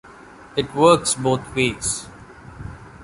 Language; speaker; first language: English; non-native, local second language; Malayalam